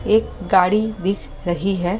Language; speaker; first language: Hindi; native; Hindi